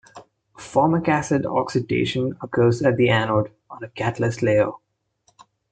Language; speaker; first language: English; non-native, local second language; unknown